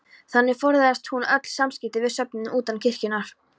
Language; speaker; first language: Icelandic; non-native, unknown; Polish